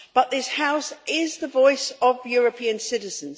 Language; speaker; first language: English; native; English